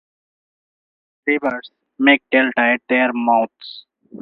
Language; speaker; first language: English; non-native, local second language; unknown